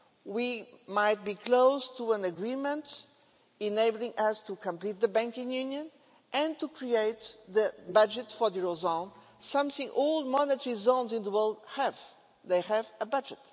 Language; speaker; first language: English; non-native, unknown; Portuguese